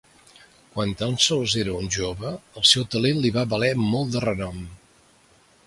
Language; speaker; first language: Catalan; native; Catalan